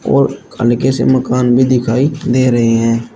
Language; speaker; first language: Hindi; native; Hindi